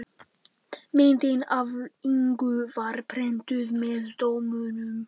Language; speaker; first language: Icelandic; non-native, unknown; Polish